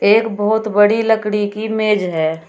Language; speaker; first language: Hindi; native; Hindi